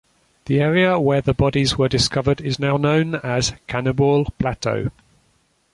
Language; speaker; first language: English; native; English